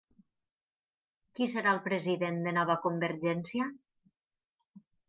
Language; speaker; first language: Catalan; native; Catalan